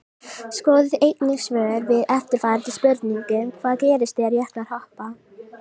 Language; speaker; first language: Icelandic; native; Icelandic